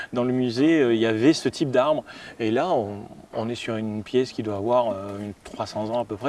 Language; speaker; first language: French; native; French